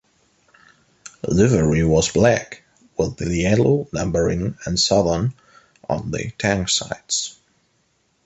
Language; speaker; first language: English; non-native, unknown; German